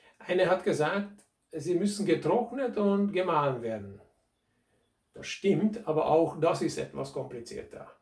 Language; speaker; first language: German; non-native, fluent; Hungarian